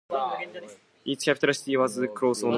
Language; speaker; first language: English; non-native, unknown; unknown